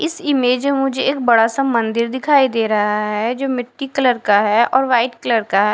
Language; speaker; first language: Hindi; non-native, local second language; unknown